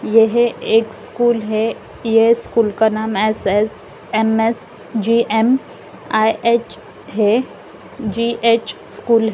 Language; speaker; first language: Hindi; native; Hindi